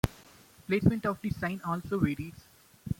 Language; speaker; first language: English; non-native, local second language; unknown